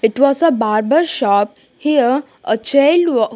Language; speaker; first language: English; non-native, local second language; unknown